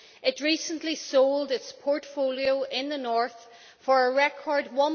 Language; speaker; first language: English; native; English